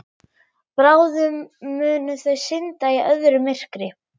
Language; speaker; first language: Icelandic; non-native, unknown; German